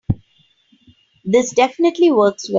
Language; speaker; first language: English; non-native, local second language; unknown